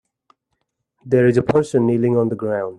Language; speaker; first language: English; non-native, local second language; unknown